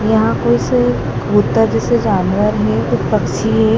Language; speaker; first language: Hindi; native; Hindi